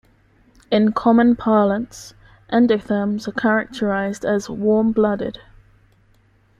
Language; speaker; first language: English; native; English